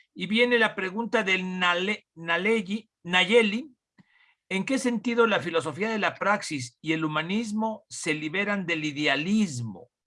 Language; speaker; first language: Spanish; native; Spanish